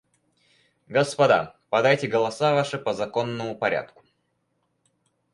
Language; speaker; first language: Russian; native; Russian